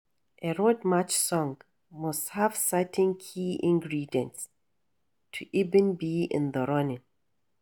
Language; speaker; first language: English; non-native, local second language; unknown